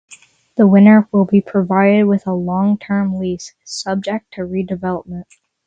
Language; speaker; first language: English; native; English